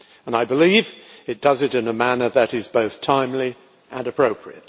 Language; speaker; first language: English; native; English